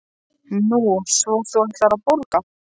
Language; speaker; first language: Icelandic; non-native, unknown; Polish